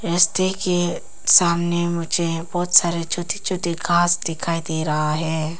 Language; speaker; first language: Hindi; non-native, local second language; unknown